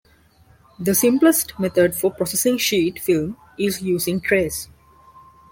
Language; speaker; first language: English; non-native, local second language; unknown